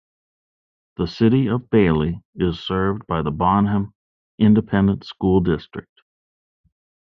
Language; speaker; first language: English; native; English